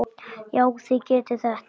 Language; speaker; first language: Icelandic; native; Icelandic